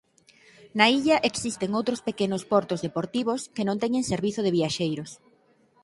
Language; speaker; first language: Galician; native; Galician